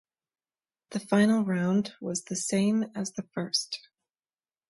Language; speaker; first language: English; native; English